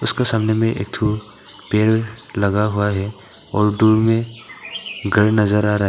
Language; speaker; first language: Hindi; early bilingual, other home language; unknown